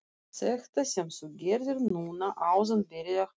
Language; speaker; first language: Icelandic; non-native, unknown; Russian